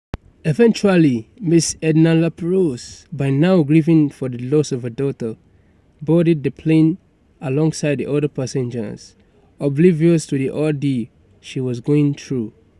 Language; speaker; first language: English; non-native, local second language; Yoruba